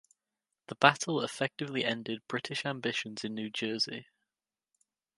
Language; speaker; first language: English; native; English